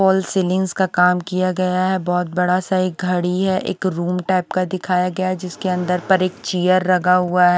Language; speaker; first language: Hindi; native; Hindi